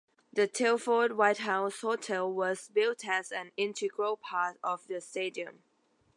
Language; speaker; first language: English; non-native, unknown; Thai